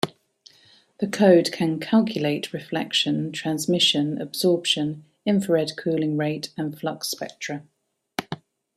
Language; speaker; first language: English; native; English